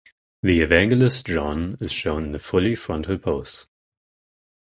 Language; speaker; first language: English; non-native, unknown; German